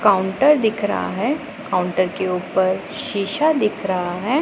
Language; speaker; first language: Hindi; non-native, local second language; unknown